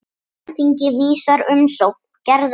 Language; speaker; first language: Icelandic; native; Icelandic